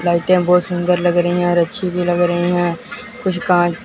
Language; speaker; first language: Hindi; non-native, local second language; Punjabi